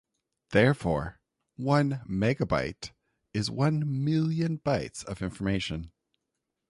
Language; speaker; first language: English; native; English